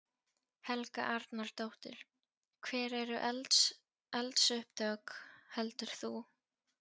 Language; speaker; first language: Icelandic; non-native, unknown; Polish